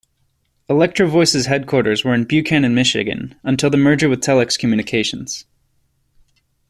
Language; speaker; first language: English; native; English